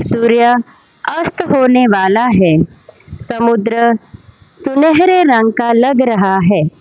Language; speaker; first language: Hindi; non-native, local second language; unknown